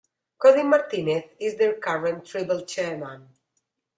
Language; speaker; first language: English; non-native, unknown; Spanish